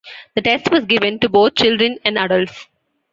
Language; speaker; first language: English; non-native, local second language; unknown